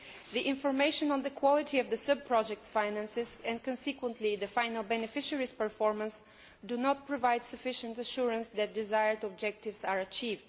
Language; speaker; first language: English; non-native, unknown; Bulgarian